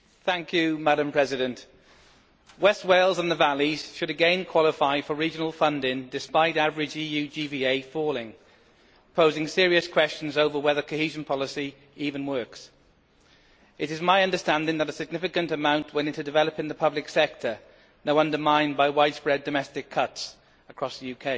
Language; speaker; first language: English; native; English